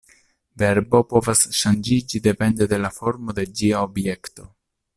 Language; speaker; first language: Esperanto; non-native, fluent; Italian